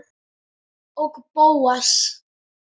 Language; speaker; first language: Icelandic; native; Icelandic